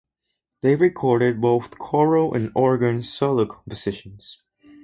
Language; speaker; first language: English; non-native, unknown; Spanish